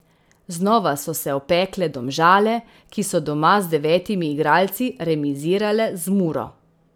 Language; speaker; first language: Slovenian; native; Slovenian